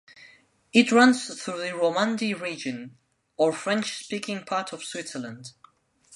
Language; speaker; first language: English; non-native, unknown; Spanish